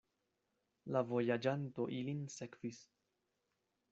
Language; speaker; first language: Esperanto; non-native, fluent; Spanish